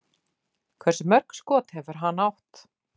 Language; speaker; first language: Icelandic; native; Icelandic